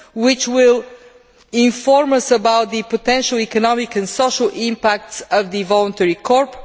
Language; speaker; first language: English; non-native, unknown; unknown